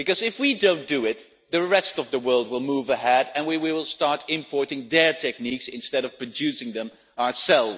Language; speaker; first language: English; non-native, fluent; Dutch